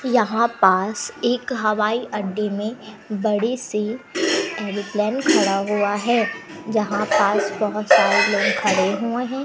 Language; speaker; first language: Hindi; native; Hindi